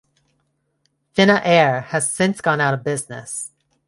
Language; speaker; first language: English; non-native, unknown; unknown